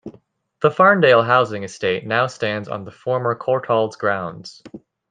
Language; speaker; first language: English; native; English